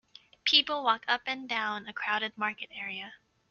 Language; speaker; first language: English; native; English